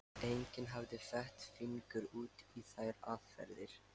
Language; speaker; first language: Icelandic; non-native, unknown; Lithuanian